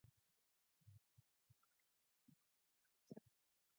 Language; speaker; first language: English; non-native, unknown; Mongolian